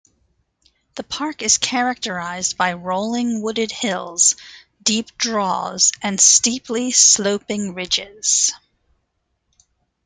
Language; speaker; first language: English; native; English